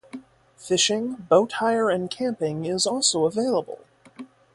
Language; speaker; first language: English; native; English